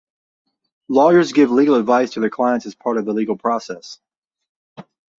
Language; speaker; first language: English; native; English